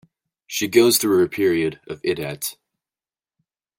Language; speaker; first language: English; native; English